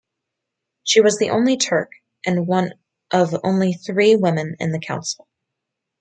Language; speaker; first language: English; native; English